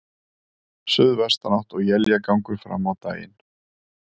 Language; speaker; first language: Icelandic; native; Icelandic